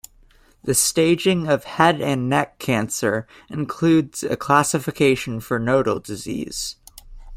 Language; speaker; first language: English; native; English